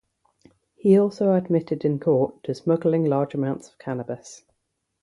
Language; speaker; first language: English; native; English